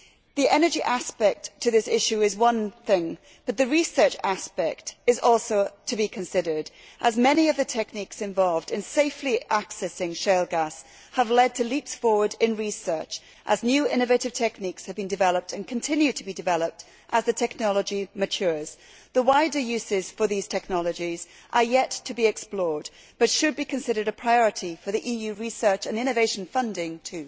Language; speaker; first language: English; native; English